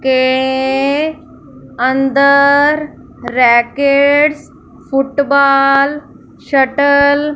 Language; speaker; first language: Hindi; non-native, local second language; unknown